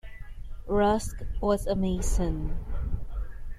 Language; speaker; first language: English; non-native, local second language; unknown